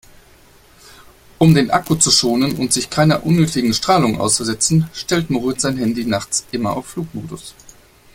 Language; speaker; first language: German; native; German